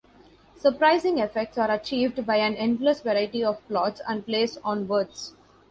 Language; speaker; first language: English; non-native, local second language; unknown